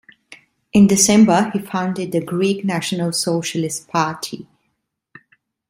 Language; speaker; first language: English; non-native, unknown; Italian